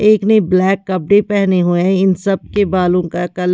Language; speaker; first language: Hindi; native; Hindi